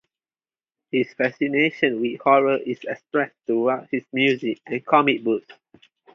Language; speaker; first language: English; non-native, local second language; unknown